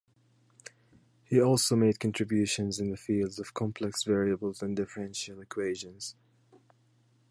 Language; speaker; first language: English; native; English